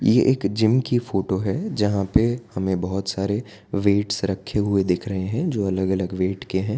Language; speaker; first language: Hindi; non-native, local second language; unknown